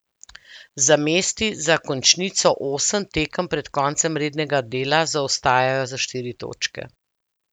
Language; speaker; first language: Slovenian; native; Slovenian